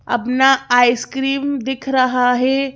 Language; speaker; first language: Hindi; native; Hindi